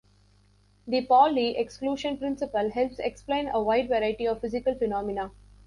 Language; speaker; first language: English; non-native, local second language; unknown